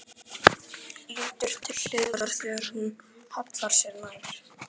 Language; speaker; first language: Icelandic; native; Icelandic